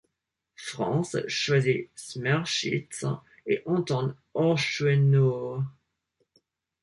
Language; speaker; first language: French; non-native, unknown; English